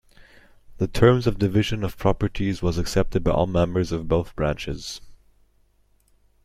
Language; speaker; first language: English; native; English